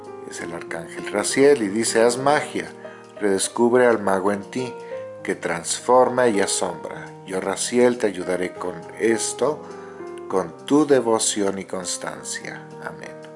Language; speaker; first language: Spanish; native; Spanish